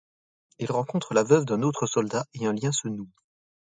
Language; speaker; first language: French; native; French